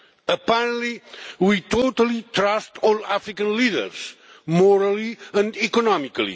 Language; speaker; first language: English; non-native, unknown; Catalan